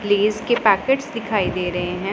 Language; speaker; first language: Hindi; non-native, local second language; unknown